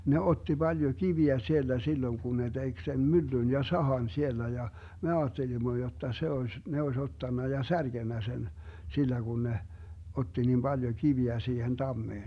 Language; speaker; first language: Finnish; early bilingual, heritage; Finnish